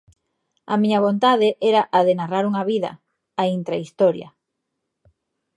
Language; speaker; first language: Galician; native; Galician